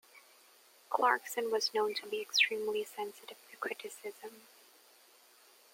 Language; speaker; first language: English; non-native, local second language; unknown